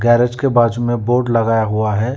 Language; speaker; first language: Hindi; non-native, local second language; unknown